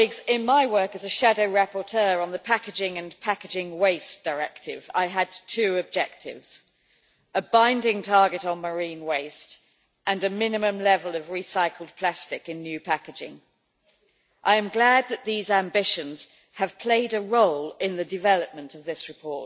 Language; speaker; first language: English; native; English